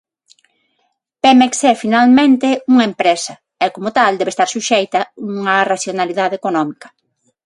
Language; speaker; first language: Galician; non-native, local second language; Spanish